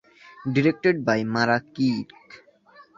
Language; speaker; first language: English; non-native, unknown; Bangla